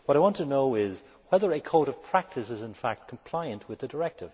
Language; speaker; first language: English; native; English